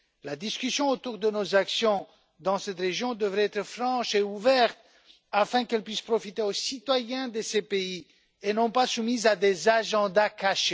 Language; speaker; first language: French; non-native, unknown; Romanian